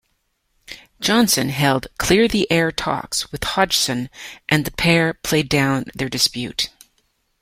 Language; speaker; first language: English; native; English